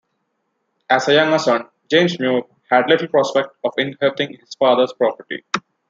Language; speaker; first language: English; non-native, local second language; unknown